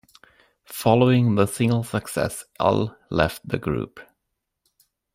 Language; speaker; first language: English; non-native, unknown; German